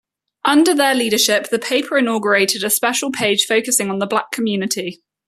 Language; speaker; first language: English; native; English